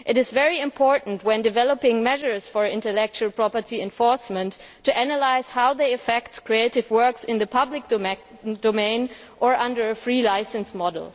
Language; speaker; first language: English; non-native, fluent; German